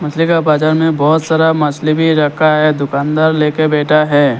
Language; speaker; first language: Hindi; non-native, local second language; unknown